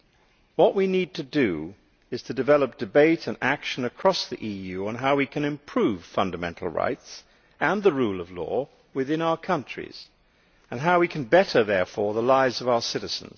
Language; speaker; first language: English; native; English